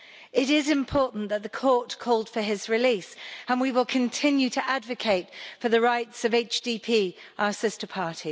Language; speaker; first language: English; native; English